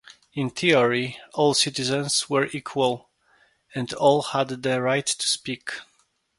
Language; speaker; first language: English; non-native, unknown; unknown